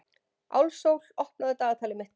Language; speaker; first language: Icelandic; native; Icelandic